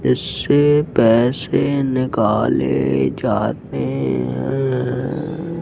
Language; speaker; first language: Hindi; native; Hindi